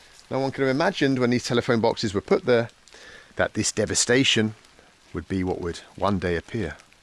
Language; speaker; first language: English; native; English